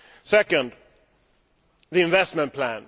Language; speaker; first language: English; non-native, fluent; Swedish